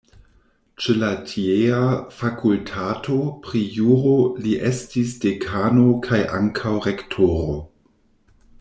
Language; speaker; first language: Esperanto; non-native, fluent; German